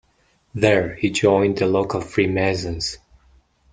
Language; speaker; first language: English; non-native, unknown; Mongolian